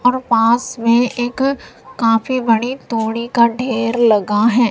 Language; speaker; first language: Hindi; non-native, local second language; Punjabi